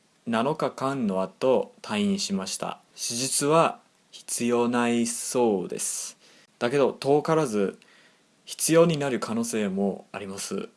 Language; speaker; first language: Japanese; non-native, fluent; English